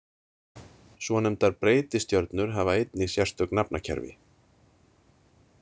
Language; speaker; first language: Icelandic; native; Icelandic